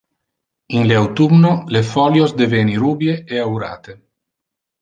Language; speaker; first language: Interlingua; non-native, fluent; Italian